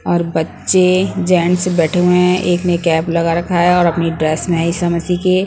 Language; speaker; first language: Hindi; non-native, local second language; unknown